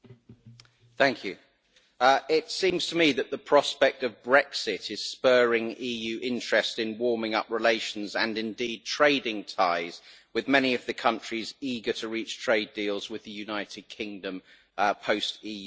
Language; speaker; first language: English; native; English